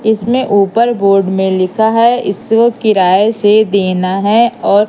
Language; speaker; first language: Hindi; native; Hindi